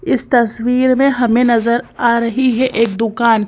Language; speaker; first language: Hindi; native; Hindi